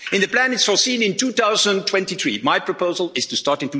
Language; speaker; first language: English; non-native, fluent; Dutch